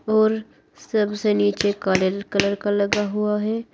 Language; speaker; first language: Hindi; native; Hindi